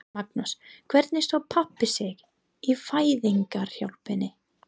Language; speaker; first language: Icelandic; non-native, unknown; English